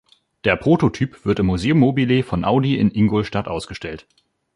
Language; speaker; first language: German; native; German